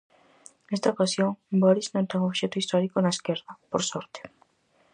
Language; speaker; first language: Galician; native; Galician